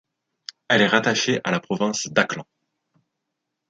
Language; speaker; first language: French; native; French